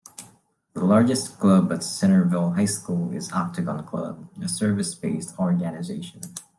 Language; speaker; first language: English; non-native, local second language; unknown